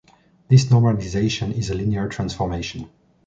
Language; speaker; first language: English; non-native, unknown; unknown